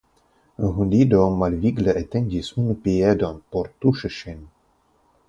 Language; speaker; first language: Esperanto; non-native, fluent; Russian